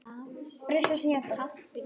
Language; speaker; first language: Icelandic; native; Icelandic